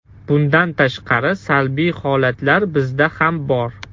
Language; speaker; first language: Uzbek; non-native, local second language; Russian